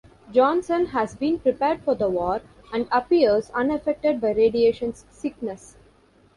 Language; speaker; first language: English; non-native, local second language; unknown